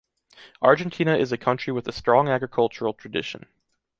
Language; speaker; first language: English; native; English